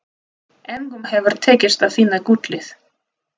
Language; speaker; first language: Icelandic; non-native, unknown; Russian